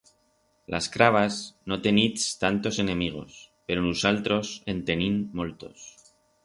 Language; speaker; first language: Aragonese; non-native, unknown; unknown